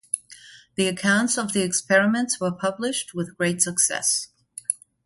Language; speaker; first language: English; non-native, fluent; German